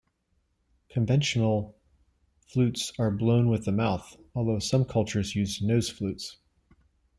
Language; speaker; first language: English; native; English